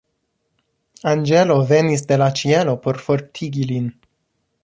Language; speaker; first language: Esperanto; non-native, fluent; English